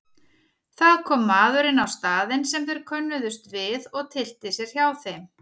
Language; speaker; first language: Icelandic; native; Icelandic